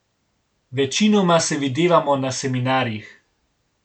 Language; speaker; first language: Slovenian; native; Slovenian